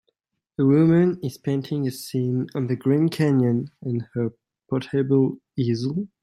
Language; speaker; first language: English; native; English